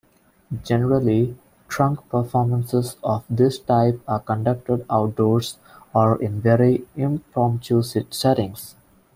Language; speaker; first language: English; non-native, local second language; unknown